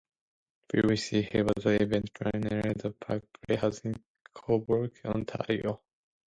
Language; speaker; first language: English; non-native, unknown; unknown